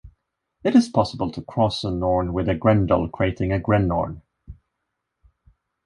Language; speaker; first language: English; non-native, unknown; Swedish